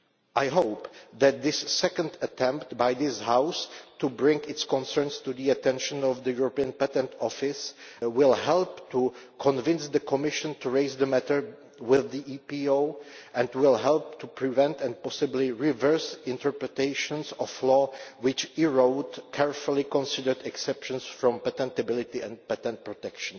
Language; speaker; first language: English; non-native, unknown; Czech